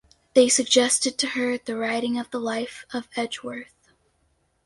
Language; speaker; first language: English; native; English